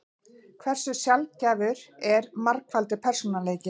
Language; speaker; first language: Icelandic; native; Icelandic